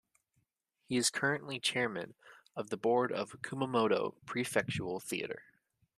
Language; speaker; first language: English; native; English